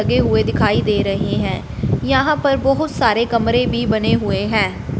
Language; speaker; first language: Hindi; non-native, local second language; Punjabi